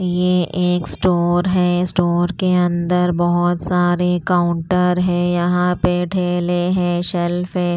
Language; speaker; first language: Hindi; non-native, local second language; Punjabi